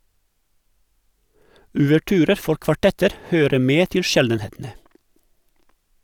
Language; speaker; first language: Norwegian; non-native, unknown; Croatian